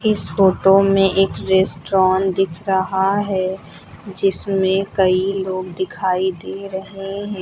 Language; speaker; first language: Hindi; native; Hindi